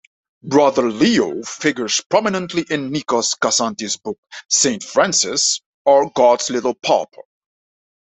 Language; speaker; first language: English; non-native, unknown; Dutch